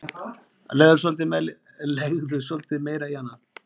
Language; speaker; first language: Icelandic; native; Icelandic